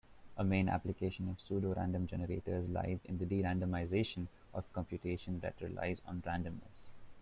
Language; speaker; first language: English; non-native, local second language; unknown